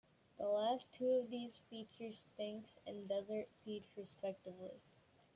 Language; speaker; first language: English; native; English